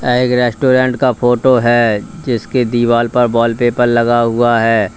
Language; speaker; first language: Hindi; native; Hindi